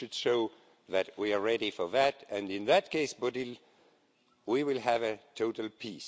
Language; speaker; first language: English; non-native, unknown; Estonian